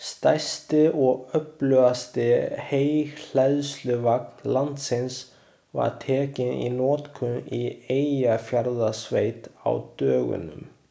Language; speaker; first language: Icelandic; non-native, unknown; Chinese